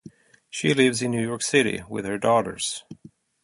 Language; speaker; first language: English; non-native, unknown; Swedish